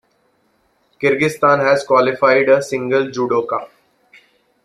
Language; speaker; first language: English; non-native, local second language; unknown